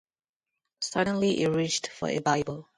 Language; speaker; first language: English; non-native, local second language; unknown